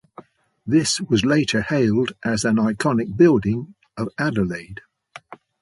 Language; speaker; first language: English; native; English